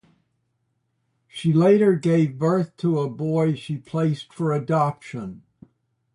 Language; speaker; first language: English; native; English